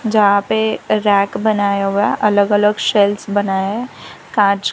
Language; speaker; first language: Hindi; non-native, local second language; Gujarati